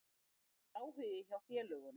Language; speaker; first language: Icelandic; native; Icelandic